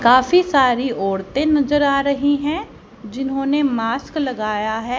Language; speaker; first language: Hindi; native; Hindi